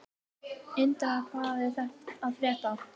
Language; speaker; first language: Icelandic; native; Icelandic